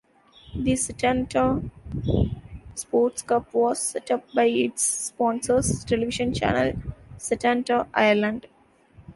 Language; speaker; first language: English; non-native, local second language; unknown